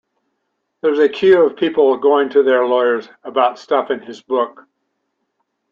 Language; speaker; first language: English; native; English